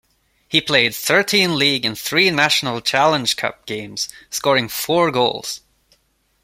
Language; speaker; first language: English; non-native, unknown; Swedish